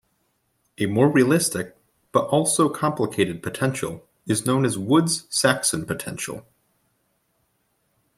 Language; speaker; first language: English; native; English